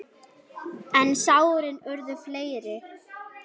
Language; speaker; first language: Icelandic; native; Icelandic